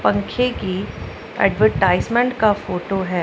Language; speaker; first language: Hindi; non-native, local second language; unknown